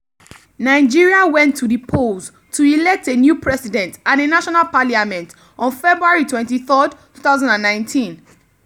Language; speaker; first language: English; non-native, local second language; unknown